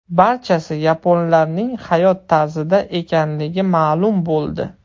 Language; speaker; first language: Uzbek; non-native, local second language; Russian